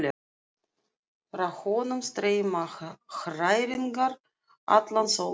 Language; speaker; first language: Icelandic; non-native, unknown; Russian